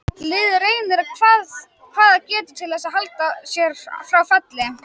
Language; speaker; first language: Icelandic; native; Icelandic